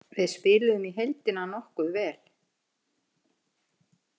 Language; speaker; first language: Icelandic; native; Icelandic